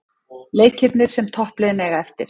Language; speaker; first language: Icelandic; native; Icelandic